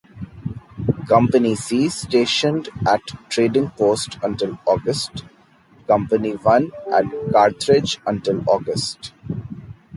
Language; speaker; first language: English; non-native, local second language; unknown